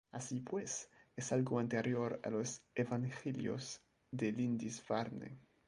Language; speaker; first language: Spanish; non-native, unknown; French